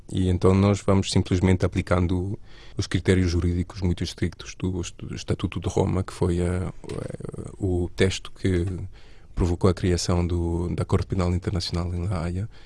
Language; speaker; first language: Portuguese; non-native, related language; Spanish